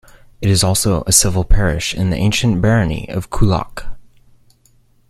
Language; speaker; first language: English; native; English